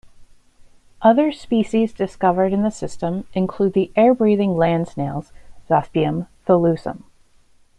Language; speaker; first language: English; native; English